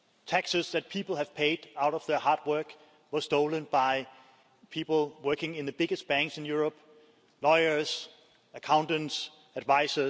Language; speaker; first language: English; non-native, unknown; Danish